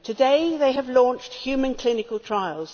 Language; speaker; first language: English; native; English